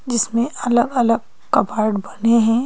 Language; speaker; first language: Hindi; native; Hindi